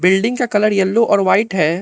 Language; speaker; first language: Hindi; non-native, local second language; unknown